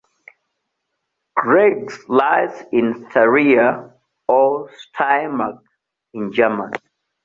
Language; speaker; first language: English; non-native, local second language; Ganda